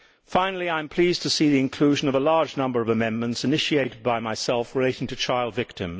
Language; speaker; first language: English; native; English